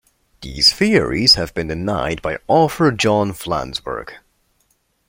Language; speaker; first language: English; non-native, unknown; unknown